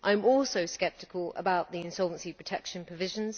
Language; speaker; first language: English; native; English